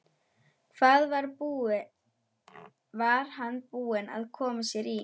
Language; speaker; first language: Icelandic; non-native, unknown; German